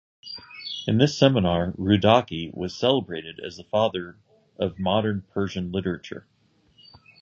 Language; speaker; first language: English; native; English